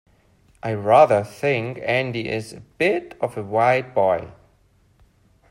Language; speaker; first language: English; non-native, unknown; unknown